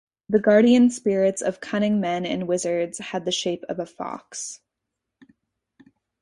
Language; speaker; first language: English; native; English